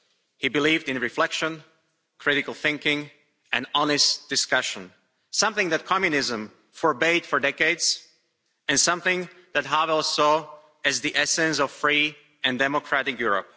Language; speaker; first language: English; non-native, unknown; Slovak